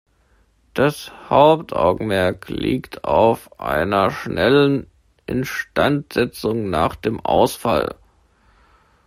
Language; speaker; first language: German; native; German